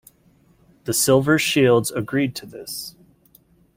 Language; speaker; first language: English; native; English